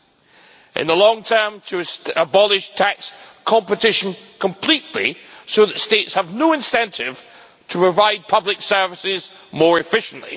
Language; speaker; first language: English; native; English